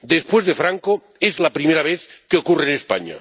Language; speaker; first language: Spanish; non-native, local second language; Catalan